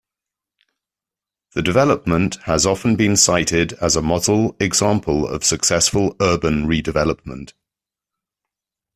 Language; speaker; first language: English; native; English